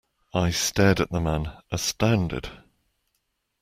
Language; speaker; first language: English; native; English